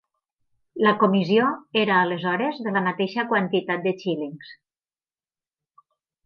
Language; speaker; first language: Catalan; native; Catalan